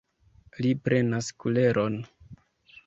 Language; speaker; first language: Esperanto; non-native, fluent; Kinyarwanda